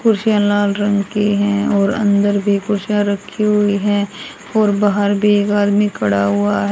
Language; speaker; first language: Hindi; native; Hindi